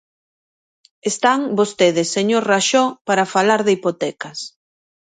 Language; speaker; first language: Galician; native; Galician